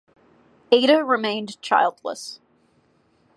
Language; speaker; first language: English; native; English